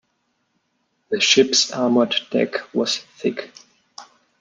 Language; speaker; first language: English; non-native, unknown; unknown